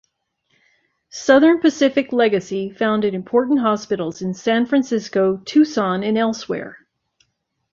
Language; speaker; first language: English; native; English